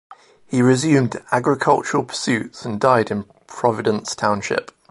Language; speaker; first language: English; native; English